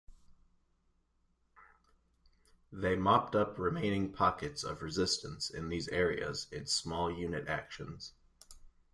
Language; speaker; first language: English; native; English